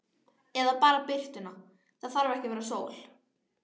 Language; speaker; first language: Icelandic; native; Icelandic